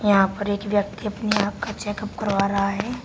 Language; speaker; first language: Hindi; native; Hindi